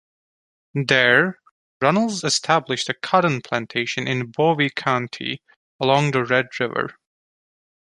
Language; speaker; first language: English; non-native, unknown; Turkish